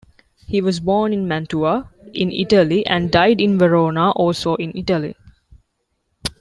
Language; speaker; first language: English; non-native, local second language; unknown